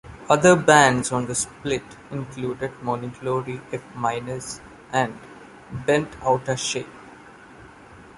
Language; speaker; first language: English; non-native, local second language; Malayalam